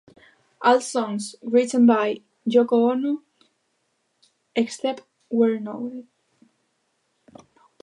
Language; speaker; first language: English; non-native, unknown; Galician